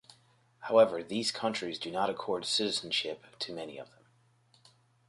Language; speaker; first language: English; native; English